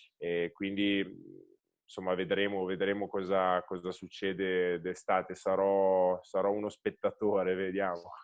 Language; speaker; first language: Italian; native; Italian